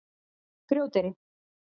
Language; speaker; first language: Icelandic; native; Icelandic